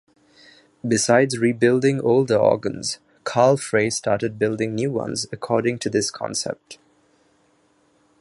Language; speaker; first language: English; non-native, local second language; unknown